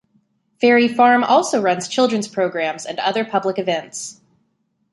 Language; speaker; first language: English; native; English